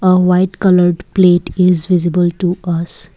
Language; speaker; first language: English; non-native, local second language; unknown